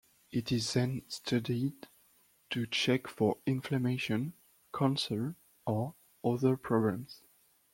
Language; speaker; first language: English; non-native, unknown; French